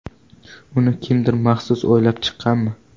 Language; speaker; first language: Uzbek; non-native, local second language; Kara-Kalpak